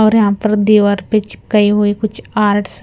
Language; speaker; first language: Hindi; non-native, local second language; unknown